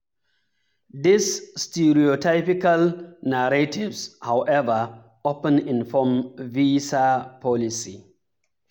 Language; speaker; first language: English; non-native, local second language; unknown